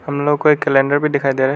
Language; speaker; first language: Hindi; non-native, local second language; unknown